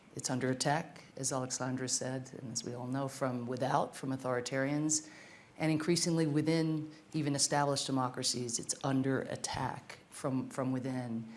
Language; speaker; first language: English; native; English